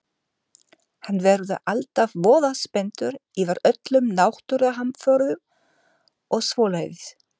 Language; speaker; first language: Icelandic; non-native, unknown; German